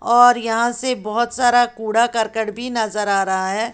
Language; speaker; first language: Hindi; native; Hindi